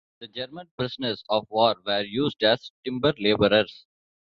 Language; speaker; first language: English; non-native, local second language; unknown